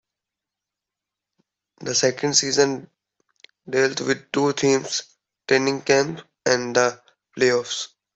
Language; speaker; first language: English; non-native, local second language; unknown